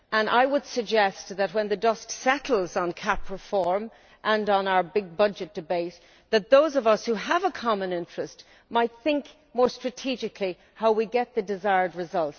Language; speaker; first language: English; native; English